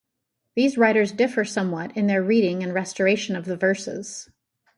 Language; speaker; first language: English; native; English